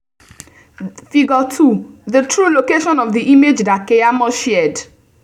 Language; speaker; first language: English; non-native, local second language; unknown